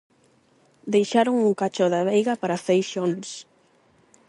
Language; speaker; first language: Galician; non-native, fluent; Spanish